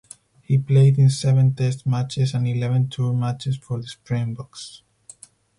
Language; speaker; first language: English; non-native, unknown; Spanish